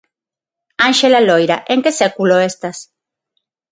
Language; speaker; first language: Galician; non-native, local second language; Spanish